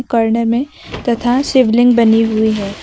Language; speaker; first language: Hindi; native; Hindi